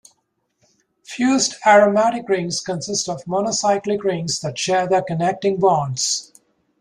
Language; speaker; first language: English; native; English